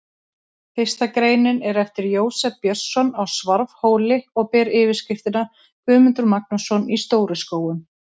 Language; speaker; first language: Icelandic; native; Icelandic